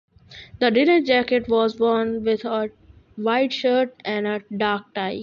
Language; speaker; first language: English; non-native, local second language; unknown